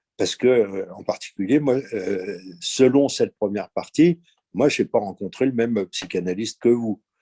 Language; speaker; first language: French; native; French